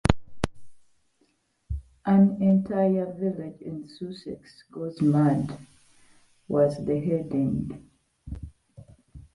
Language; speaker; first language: English; non-native, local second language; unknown